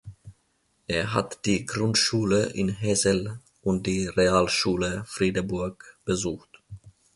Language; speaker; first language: German; non-native, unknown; Finnish